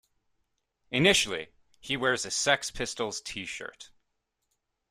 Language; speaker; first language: English; native; English